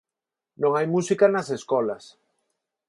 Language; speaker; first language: Galician; non-native, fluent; Spanish